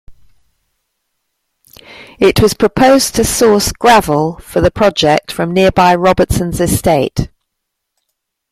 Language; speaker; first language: English; native; English